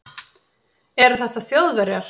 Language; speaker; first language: Icelandic; native; Icelandic